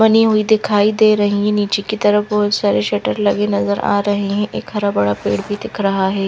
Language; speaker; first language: Hindi; non-native, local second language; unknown